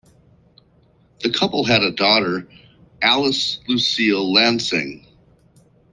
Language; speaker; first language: English; non-native, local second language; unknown